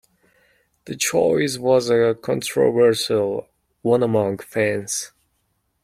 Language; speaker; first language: English; non-native, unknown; Mongolian